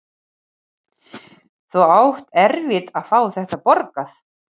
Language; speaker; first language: Icelandic; non-native, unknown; Ukrainian